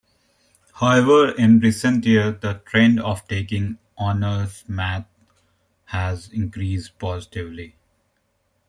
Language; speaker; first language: English; native; English